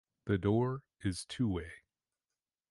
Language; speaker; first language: English; native; English